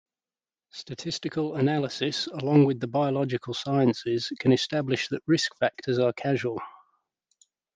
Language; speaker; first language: English; native; English